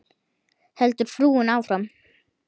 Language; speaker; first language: Icelandic; native; Icelandic